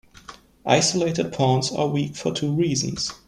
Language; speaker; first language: English; non-native, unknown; German